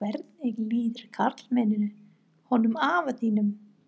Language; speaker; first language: Icelandic; non-native, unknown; English